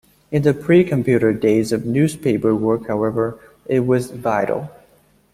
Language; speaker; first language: English; native; English